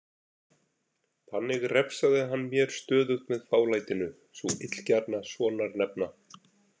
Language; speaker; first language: Icelandic; native; Icelandic